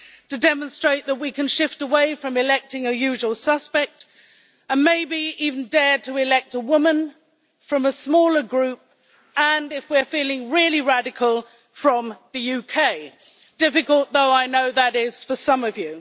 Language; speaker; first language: English; native; English